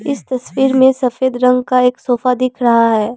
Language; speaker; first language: Hindi; non-native, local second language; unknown